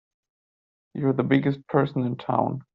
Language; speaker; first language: English; native; English